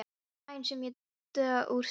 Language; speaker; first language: Icelandic; non-native, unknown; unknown